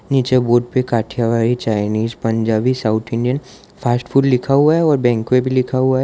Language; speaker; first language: Hindi; non-native, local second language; Gujarati